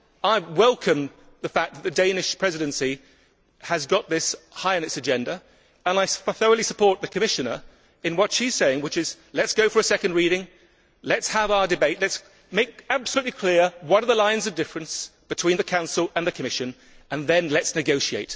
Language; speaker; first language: English; native; English